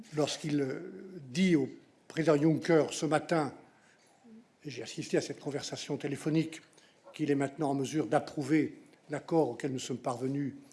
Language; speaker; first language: French; native; French